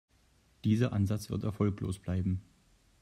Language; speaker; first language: German; native; German